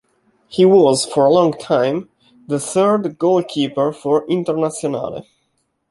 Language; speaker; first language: English; non-native, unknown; Italian